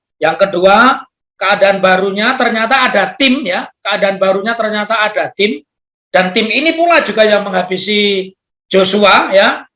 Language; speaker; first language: Indonesian; non-native, local second language; Javanese